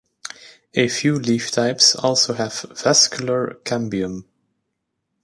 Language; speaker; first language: English; native; English